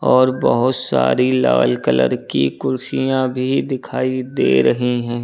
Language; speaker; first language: Hindi; native; Hindi